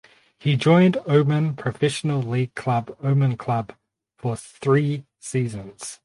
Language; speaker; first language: English; native; English